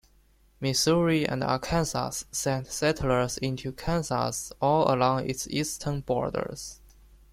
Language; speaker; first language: English; non-native, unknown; Chinese